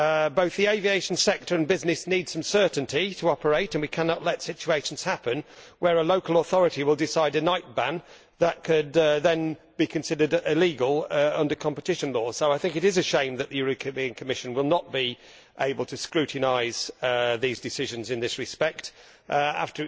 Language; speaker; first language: English; native; English